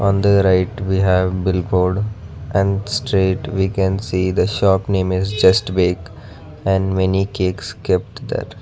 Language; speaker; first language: English; non-native, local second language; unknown